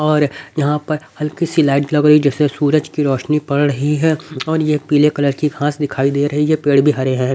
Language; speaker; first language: Hindi; native; Hindi